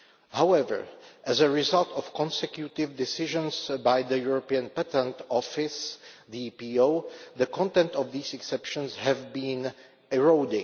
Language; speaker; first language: English; non-native, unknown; Czech